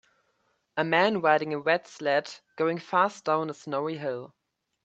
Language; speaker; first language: English; native; English